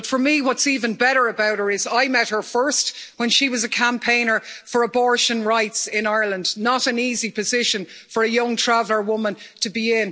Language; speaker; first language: English; native; English